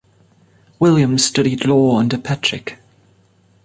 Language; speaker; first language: English; non-native, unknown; German